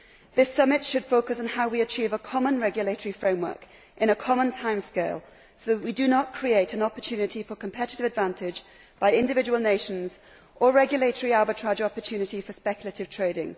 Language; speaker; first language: English; native; English